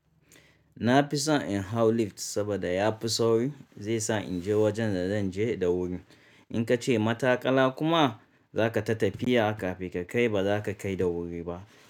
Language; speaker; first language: Hausa; native; Hausa